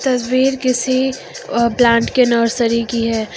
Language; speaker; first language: Hindi; native; Hindi